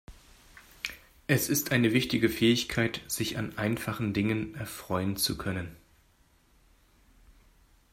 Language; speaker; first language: German; native; German